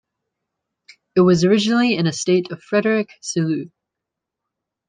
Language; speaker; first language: English; native; English